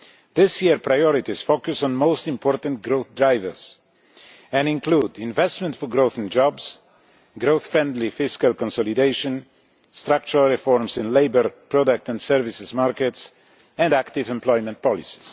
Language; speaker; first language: English; non-native, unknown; Polish